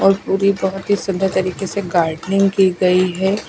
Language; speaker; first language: Hindi; non-native, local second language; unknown